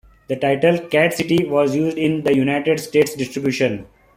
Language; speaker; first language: English; non-native, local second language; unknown